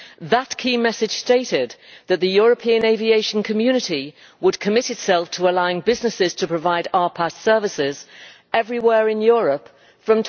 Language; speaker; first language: English; native; English